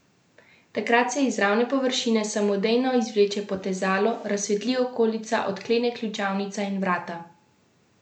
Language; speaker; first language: Slovenian; native; Slovenian